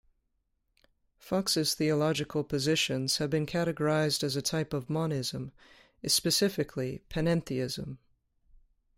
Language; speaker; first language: English; native; English